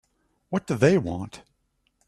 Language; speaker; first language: English; native; English